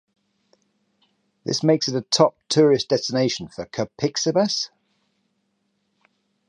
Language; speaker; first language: English; native; English